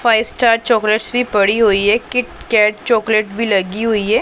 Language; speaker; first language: Hindi; non-native, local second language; Punjabi